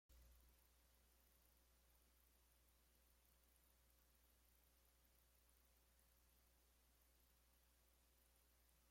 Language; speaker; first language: English; native; English